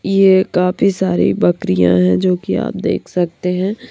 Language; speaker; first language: Hindi; native; Hindi